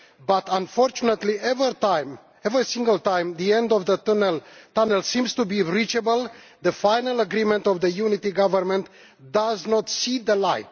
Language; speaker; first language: English; non-native, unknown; Romanian